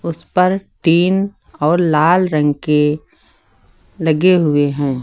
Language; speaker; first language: Hindi; native; Hindi